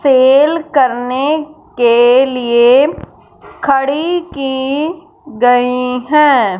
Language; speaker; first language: Hindi; non-native, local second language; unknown